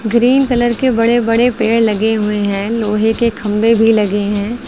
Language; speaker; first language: Hindi; native; Hindi